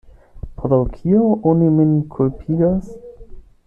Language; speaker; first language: Esperanto; non-native, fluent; German